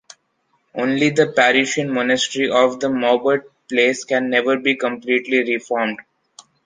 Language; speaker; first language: English; non-native, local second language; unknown